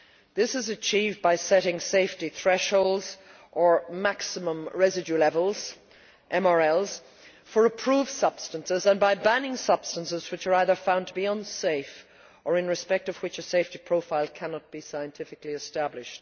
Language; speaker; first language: English; native; English